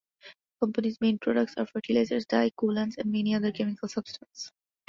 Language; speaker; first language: English; non-native, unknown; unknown